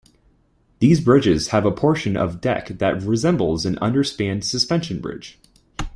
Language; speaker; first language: English; native; English